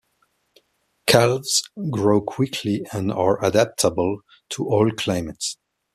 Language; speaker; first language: English; non-native, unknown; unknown